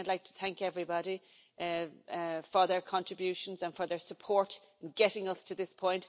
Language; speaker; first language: English; native; English